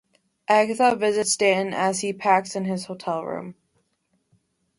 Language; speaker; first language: English; native; English